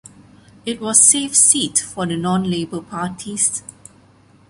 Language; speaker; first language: English; non-native, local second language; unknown